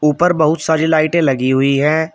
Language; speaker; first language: Hindi; native; Hindi